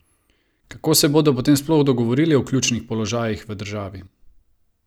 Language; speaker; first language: Slovenian; non-native, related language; Croatian